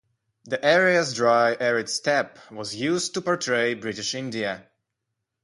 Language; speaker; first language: English; non-native, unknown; Russian